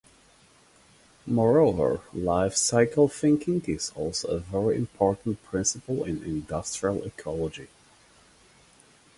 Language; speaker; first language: English; non-native, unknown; Polish